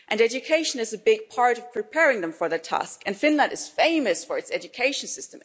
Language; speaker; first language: English; non-native, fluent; German